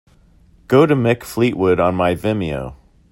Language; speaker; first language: English; native; English